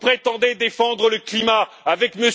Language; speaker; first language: French; native; French